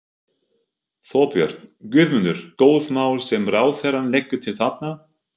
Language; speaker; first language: Icelandic; non-native, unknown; German